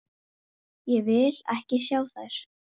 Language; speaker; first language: Icelandic; native; Icelandic